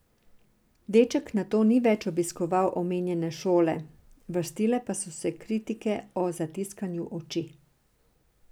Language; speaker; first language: Slovenian; non-native, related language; Serbian